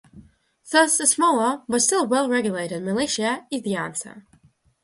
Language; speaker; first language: English; non-native, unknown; Russian